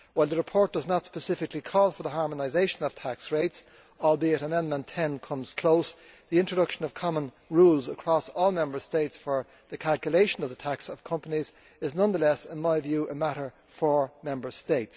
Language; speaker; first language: English; native; English